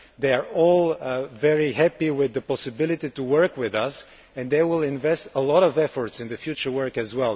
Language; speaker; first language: English; non-native, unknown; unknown